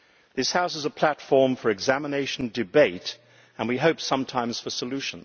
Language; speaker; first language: English; native; English